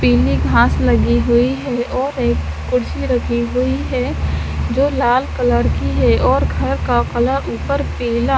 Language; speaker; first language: Hindi; native; Hindi